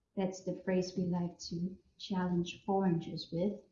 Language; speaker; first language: English; non-native, fluent; Danish